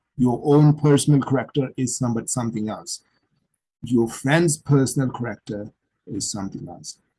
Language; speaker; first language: English; non-native, local second language; Urdu